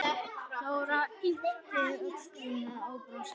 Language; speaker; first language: Icelandic; native; Icelandic